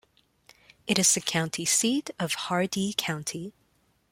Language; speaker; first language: English; non-native, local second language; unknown